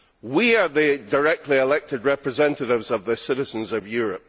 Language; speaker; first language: English; native; English